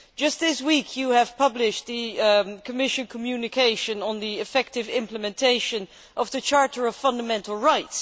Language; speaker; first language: English; non-native, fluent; Dutch